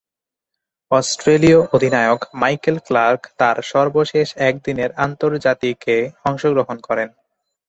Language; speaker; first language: Bangla; non-native, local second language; Chittagonian